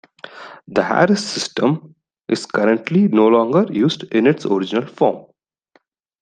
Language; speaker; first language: English; non-native, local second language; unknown